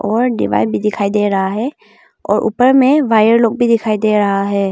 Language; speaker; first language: Hindi; non-native, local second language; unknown